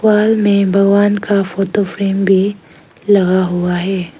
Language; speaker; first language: Hindi; non-native, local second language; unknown